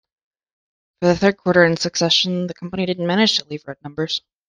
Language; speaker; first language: English; native; English